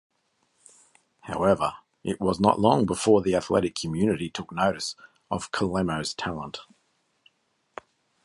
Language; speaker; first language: English; native; English